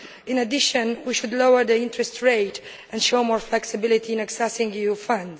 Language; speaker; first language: English; non-native, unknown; Romanian